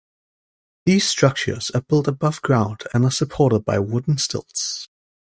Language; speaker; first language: English; native; English